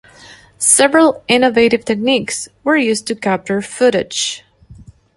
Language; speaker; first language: English; non-native, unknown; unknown